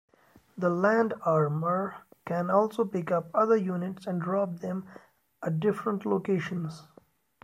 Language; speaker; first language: English; non-native, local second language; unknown